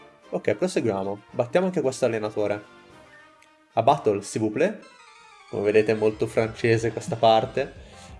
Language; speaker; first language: Italian; native; Italian